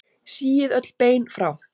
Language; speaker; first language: Icelandic; native; Icelandic